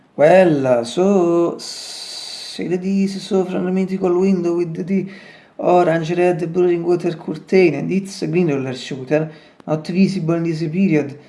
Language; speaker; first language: English; non-native, learner; Italian